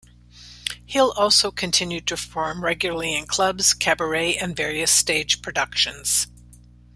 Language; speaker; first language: English; native; English